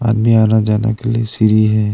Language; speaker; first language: Hindi; early bilingual, other home language; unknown